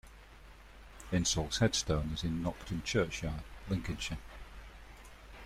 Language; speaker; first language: English; native; English